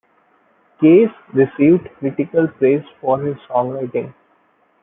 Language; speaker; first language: English; non-native, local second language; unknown